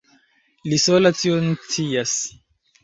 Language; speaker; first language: Esperanto; non-native, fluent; Chinese